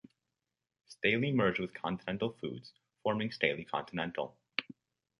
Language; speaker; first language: English; native; English